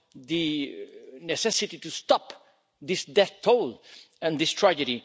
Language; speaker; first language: English; non-native, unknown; Spanish